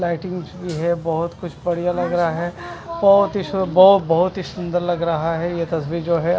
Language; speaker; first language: Hindi; non-native, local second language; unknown